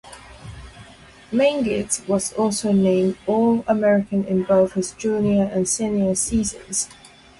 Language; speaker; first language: English; non-native, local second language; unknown